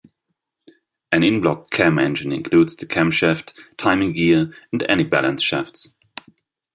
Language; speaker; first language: English; non-native, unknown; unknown